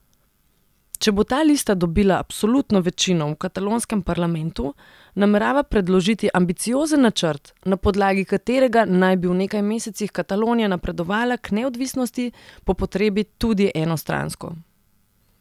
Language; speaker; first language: Slovenian; non-native, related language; Serbian